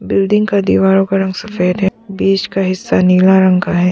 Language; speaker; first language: Hindi; non-native, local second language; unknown